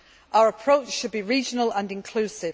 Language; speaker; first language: English; native; English